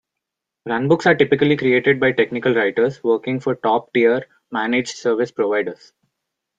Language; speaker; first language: English; non-native, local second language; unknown